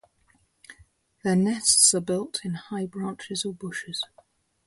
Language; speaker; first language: English; native; English